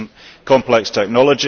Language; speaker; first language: English; early bilingual, heritage; English